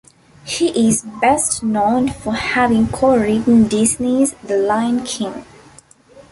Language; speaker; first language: English; non-native, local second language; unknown